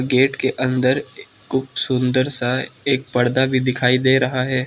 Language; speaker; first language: Hindi; non-native, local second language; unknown